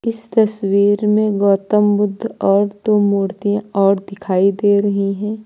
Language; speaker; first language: Hindi; native; Hindi